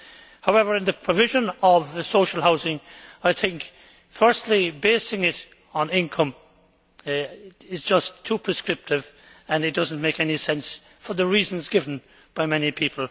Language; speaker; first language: English; native; English